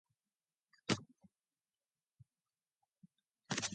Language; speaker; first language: English; non-native, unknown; Mongolian